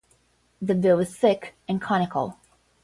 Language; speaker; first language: English; non-native, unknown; Portuguese